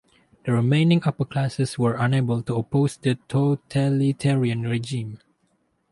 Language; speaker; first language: English; non-native, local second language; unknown